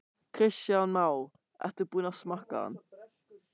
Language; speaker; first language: Icelandic; non-native, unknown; German